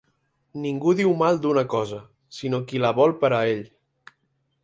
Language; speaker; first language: Catalan; native; Catalan